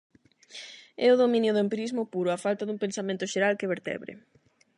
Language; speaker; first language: Galician; non-native, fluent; Spanish